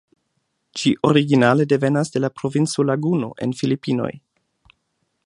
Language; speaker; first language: Esperanto; non-native, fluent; German